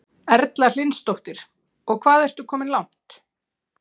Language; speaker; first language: Icelandic; native; Icelandic